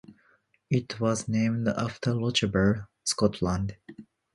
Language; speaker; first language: English; non-native, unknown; Japanese